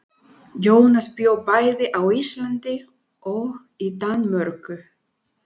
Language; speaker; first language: Icelandic; non-native, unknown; Spanish